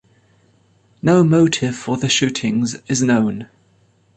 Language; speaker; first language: English; non-native, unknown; German